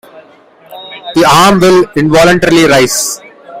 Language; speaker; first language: English; non-native, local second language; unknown